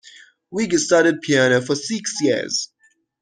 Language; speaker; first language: English; non-native, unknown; Persian